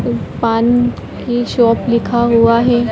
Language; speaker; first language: Hindi; native; Hindi